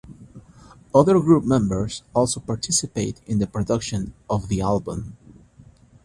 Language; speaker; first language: English; native; English